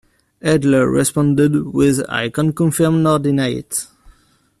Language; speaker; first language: English; non-native, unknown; French